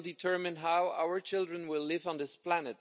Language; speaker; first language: English; non-native, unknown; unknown